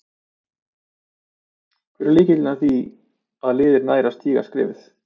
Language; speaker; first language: Icelandic; native; Icelandic